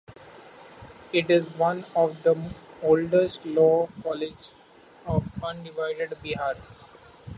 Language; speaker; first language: English; non-native, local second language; Marathi